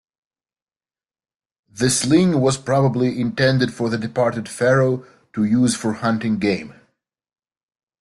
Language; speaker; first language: English; native; English